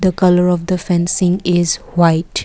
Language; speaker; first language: English; non-native, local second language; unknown